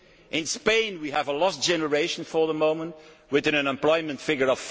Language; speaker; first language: English; non-native, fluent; Dutch